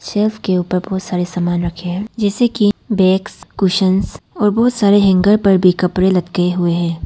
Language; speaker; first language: Hindi; non-native, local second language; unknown